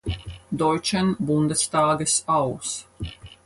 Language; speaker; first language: German; non-native, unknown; Latvian